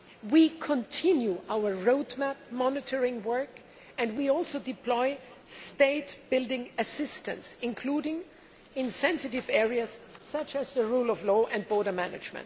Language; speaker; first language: English; non-native, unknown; German